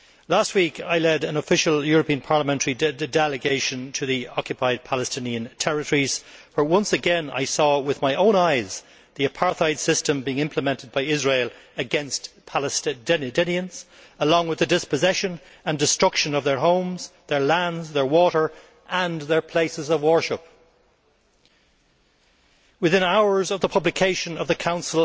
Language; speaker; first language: English; native; English